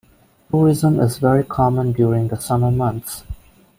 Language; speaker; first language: English; non-native, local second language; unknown